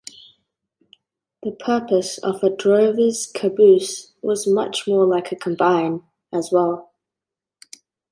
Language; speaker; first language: English; native; English